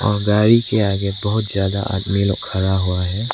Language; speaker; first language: Hindi; non-native, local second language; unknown